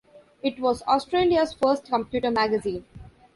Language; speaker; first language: English; non-native, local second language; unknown